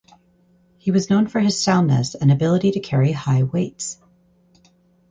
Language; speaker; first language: English; native; English